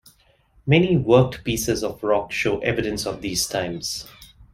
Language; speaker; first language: English; non-native, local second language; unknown